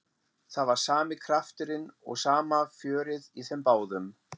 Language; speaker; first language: Icelandic; non-native, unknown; German